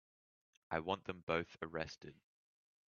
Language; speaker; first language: English; native; English